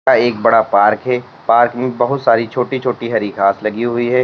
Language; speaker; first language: Hindi; native; Hindi